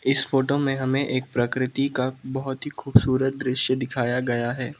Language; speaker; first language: Hindi; non-native, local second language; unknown